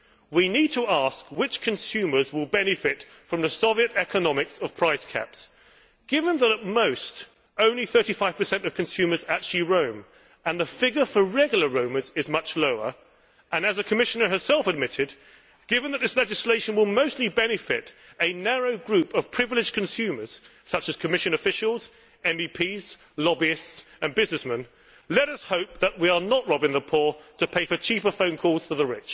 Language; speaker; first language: English; native; English